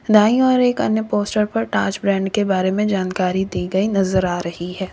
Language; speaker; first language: Hindi; native; Hindi